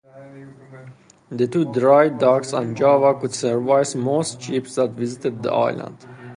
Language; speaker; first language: English; non-native, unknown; Persian